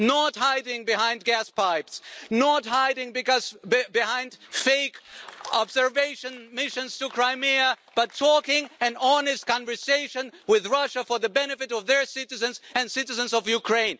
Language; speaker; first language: English; non-native, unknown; German